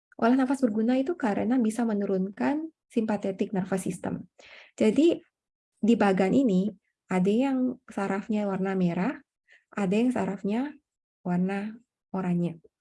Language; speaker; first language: Indonesian; native; Indonesian